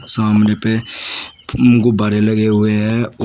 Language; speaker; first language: Hindi; native; Hindi